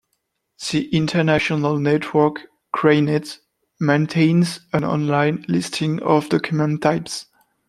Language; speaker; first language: English; non-native, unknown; French